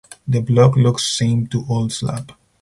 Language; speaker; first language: English; non-native, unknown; Spanish